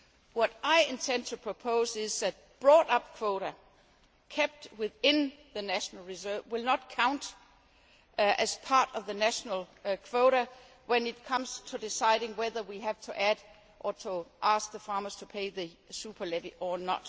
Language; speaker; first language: English; non-native, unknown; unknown